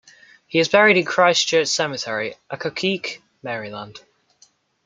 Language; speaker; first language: English; native; English